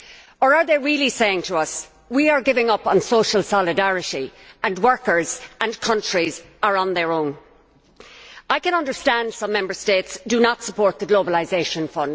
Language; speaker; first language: English; native; English